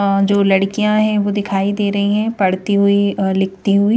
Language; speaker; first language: Hindi; native; Hindi